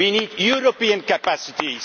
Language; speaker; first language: English; non-native, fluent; Dutch